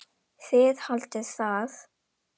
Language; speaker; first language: Icelandic; non-native, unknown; Indonesian